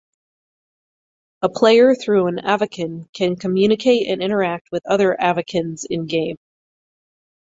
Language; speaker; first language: English; native; English